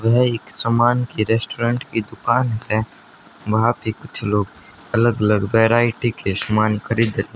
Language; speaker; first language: Hindi; native; Hindi